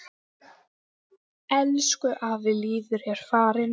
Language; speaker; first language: Icelandic; non-native, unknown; English